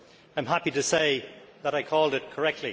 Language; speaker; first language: English; native; English